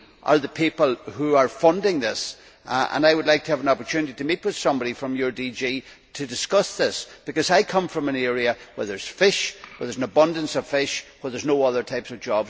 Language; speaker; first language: English; native; English